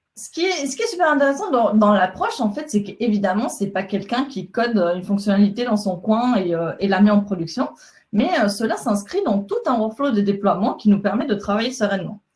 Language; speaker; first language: French; non-native, fluent; Spanish